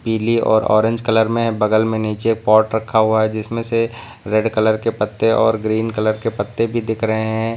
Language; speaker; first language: Hindi; native; Hindi